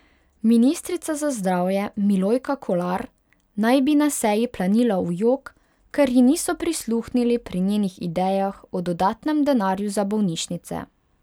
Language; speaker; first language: Slovenian; non-native, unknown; Hungarian